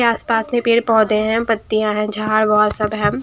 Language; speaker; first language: Hindi; non-native, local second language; Punjabi